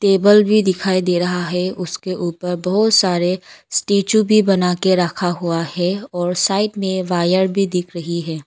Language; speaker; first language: Hindi; non-native, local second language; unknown